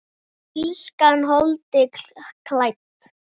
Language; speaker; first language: Icelandic; native; Icelandic